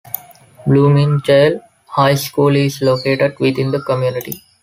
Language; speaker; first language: English; non-native, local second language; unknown